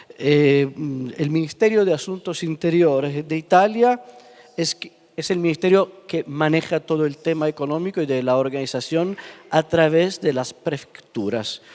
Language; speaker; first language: Spanish; non-native, fluent; Italian